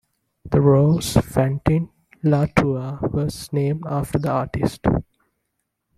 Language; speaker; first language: English; non-native, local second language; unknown